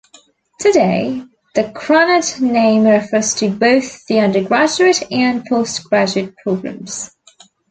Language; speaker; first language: English; native; English